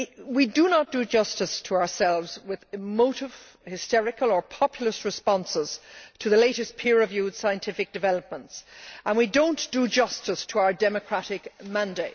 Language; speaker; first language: English; native; English